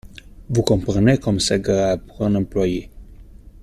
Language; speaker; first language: French; non-native, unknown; Italian